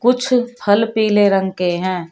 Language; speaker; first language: Hindi; native; Hindi